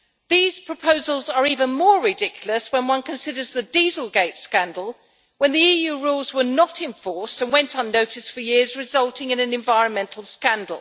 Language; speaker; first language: English; native; English